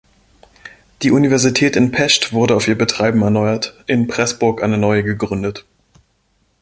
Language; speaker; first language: German; native; German